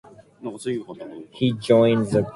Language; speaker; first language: English; native; English